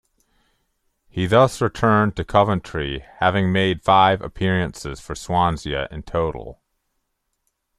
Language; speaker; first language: English; native; English